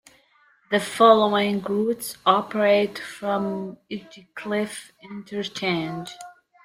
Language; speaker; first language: English; native; English